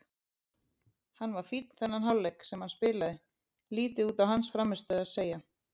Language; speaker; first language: Icelandic; native; Icelandic